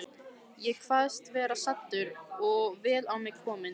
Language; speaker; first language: Icelandic; native; Icelandic